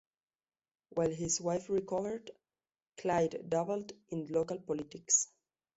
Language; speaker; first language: English; non-native, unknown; Spanish